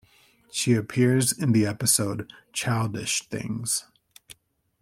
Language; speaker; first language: English; native; English